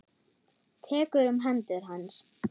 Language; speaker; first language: Icelandic; non-native, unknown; German